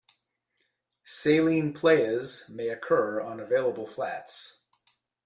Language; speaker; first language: English; native; English